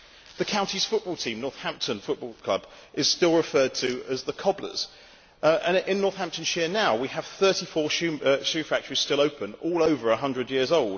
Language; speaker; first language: English; native; English